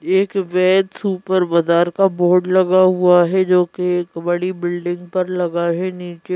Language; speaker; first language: Hindi; native; Hindi